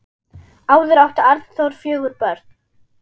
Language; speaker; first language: Icelandic; non-native, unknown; German